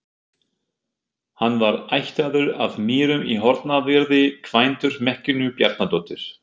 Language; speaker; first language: Icelandic; non-native, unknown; German